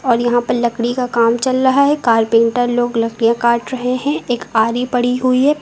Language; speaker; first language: Hindi; native; Hindi